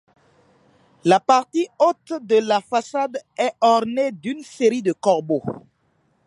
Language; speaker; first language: French; non-native, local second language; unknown